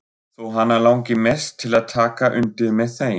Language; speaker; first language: Icelandic; non-native, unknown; German